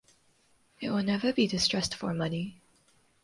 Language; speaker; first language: English; non-native, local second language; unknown